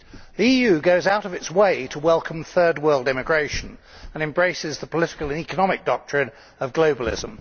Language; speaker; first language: English; native; English